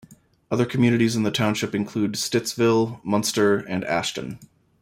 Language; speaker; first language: English; native; English